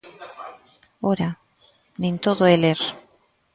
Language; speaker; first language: Galician; native; Galician